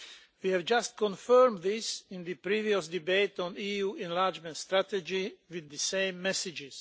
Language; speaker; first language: English; non-native, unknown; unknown